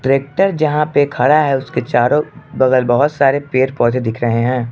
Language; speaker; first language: Hindi; non-native, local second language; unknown